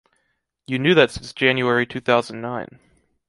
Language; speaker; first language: English; native; English